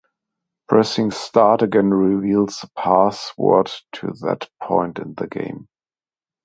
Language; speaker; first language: English; non-native, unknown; German